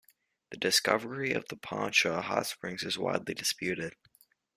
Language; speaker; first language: English; native; English